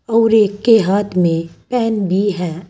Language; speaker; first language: Hindi; native; Hindi